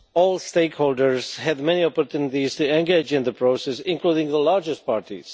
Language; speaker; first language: English; non-native, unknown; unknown